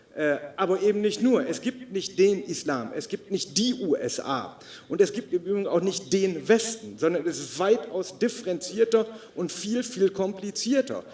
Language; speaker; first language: German; native; German